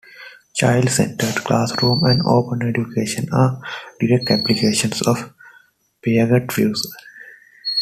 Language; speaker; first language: English; non-native, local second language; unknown